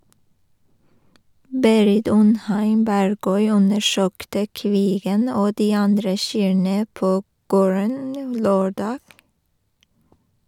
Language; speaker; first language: Norwegian; non-native, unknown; Persian